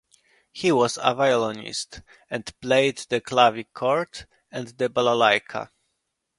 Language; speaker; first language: English; non-native, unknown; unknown